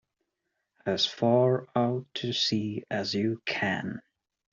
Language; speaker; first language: English; non-native, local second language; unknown